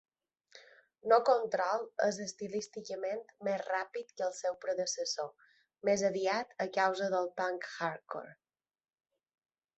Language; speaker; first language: Catalan; native; Catalan